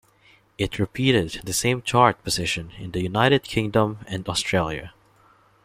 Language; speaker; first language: English; non-native, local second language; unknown